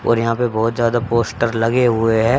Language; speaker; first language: Hindi; native; Hindi